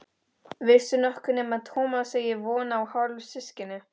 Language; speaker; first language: Icelandic; non-native, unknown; Spanish